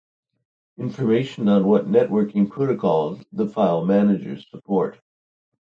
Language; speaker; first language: English; native; English